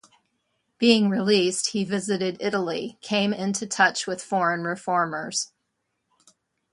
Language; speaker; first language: English; native; English